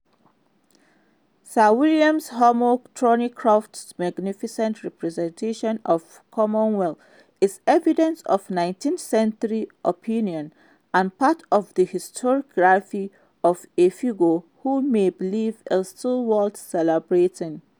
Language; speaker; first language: English; non-native, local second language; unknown